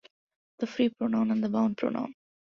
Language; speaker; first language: English; non-native, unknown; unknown